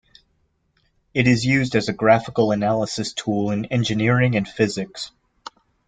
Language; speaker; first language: English; native; English